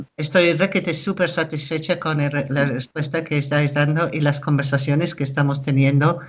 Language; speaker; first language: Spanish; non-native, fluent; English